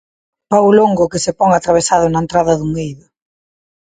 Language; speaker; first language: Galician; non-native, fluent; Spanish